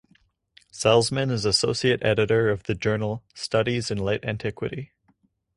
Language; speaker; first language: English; native; English